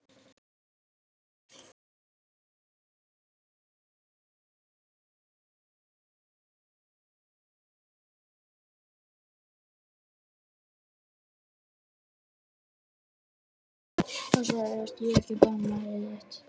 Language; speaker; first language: Icelandic; native; Icelandic